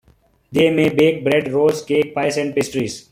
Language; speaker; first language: English; non-native, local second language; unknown